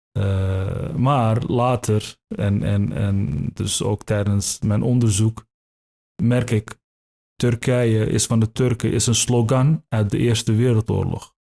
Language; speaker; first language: Dutch; early bilingual, other home language; Turkish